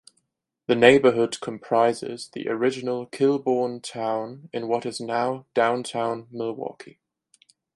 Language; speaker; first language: English; non-native, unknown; German